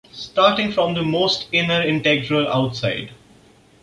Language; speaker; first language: English; non-native, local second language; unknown